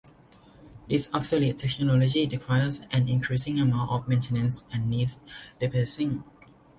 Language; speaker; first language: English; non-native, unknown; Thai